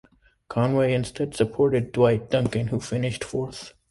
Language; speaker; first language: English; native; English